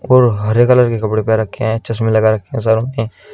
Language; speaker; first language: Hindi; native; Hindi